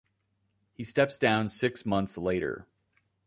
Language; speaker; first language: English; native; English